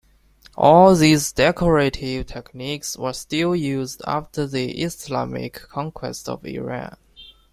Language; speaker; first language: English; non-native, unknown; Chinese